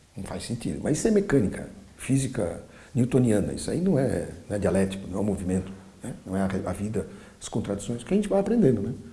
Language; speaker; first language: Portuguese; early bilingual, other home language; Polish